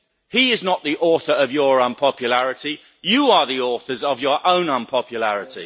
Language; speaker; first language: English; native; English